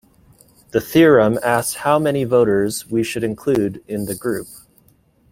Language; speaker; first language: English; native; English